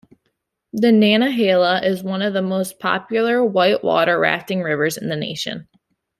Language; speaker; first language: English; native; English